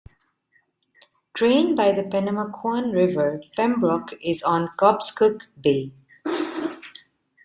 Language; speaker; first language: English; non-native, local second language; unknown